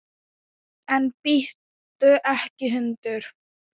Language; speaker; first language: Icelandic; non-native, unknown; Thai